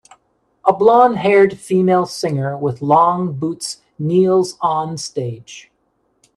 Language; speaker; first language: English; native; English